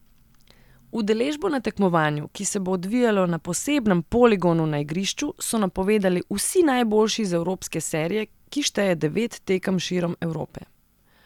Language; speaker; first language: Slovenian; non-native, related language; Serbian